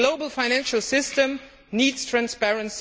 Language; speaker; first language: English; non-native, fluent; German